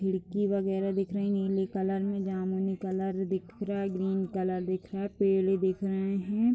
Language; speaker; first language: Hindi; native; Hindi